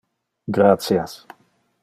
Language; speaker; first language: Interlingua; non-native, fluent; Dutch